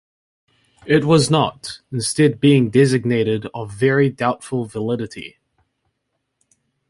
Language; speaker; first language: English; native; English